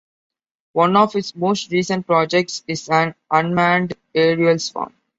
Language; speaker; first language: English; non-native, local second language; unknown